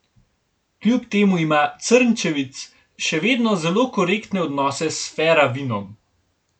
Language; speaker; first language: Slovenian; native; Slovenian